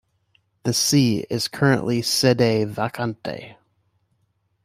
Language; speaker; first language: English; native; English